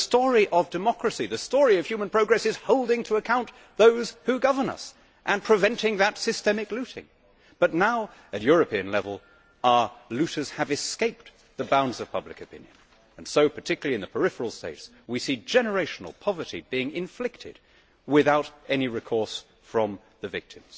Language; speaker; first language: English; native; English